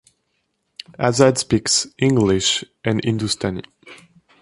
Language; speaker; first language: English; non-native, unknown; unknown